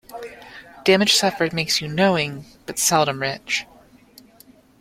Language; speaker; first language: English; native; English